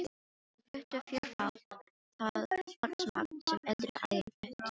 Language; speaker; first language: Icelandic; non-native, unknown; Filipino